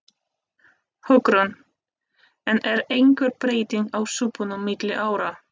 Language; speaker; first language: Icelandic; non-native, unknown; Russian